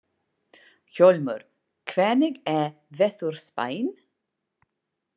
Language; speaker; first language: Icelandic; non-native, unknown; English